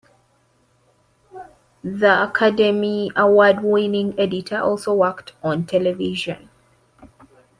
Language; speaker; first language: English; non-native, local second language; Ganda